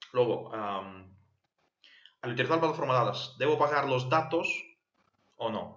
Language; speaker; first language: Spanish; non-native, fluent; Ukrainian